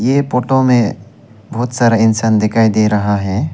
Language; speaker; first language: Hindi; non-native, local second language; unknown